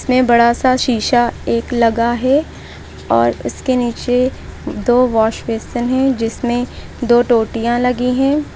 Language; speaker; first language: Hindi; native; Hindi